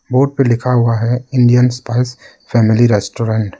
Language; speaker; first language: Hindi; non-native, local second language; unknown